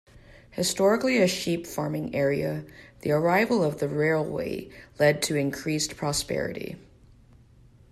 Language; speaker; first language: English; native; English